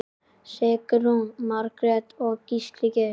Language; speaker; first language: Icelandic; native; Icelandic